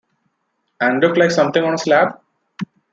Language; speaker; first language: English; non-native, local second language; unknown